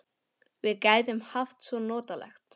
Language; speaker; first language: Icelandic; non-native, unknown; English